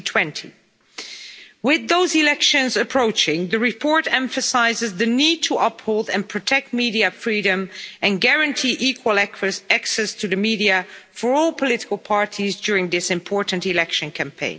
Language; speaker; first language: English; non-native, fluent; Dutch